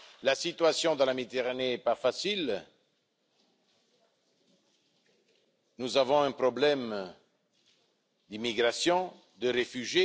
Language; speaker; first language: French; non-native, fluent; Italian